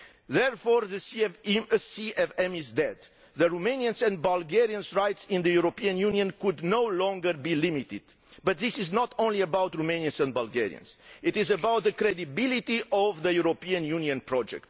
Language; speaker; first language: English; non-native, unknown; Romanian